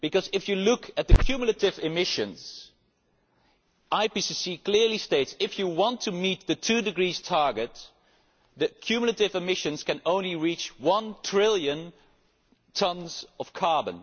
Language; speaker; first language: English; non-native, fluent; Dutch